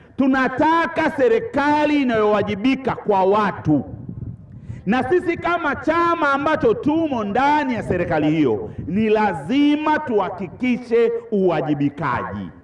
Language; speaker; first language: Swahili; native; Swahili